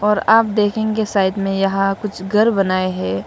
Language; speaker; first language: Hindi; non-native, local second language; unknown